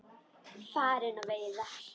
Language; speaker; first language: Icelandic; native; Icelandic